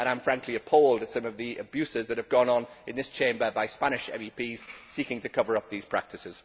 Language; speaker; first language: English; native; English